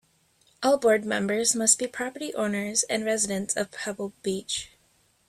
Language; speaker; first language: English; native; English